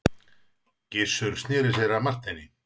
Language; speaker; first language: Icelandic; native; Icelandic